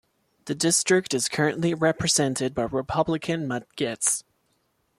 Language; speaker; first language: English; non-native, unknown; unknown